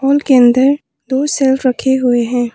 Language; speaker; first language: Hindi; non-native, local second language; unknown